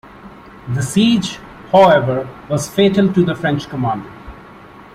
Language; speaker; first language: English; non-native, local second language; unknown